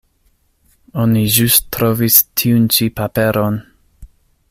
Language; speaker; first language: Esperanto; non-native, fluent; English